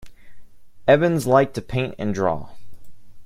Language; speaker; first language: English; native; English